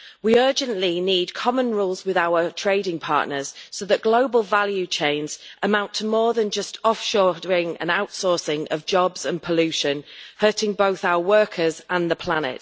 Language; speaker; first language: English; native; English